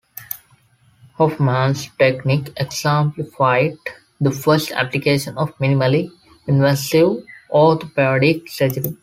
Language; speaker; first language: English; non-native, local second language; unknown